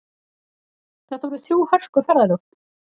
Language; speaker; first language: Icelandic; native; Icelandic